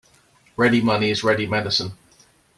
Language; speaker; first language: English; native; English